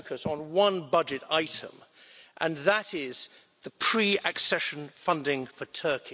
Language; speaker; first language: English; native; English